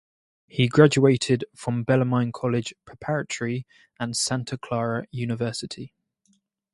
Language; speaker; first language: English; native; English